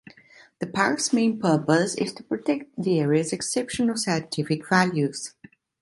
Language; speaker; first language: English; non-native, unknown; Italian